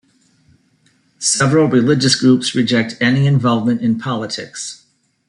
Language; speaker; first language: English; native; English